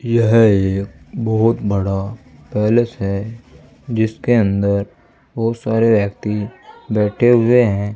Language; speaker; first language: Hindi; native; Hindi